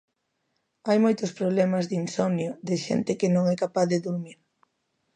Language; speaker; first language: Galician; native; Galician